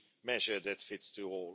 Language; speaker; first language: English; non-native, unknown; Swedish